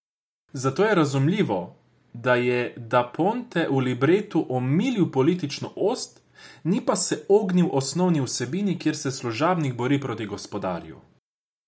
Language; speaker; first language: Slovenian; non-native, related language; Croatian